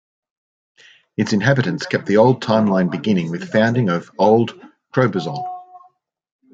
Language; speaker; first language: English; native; English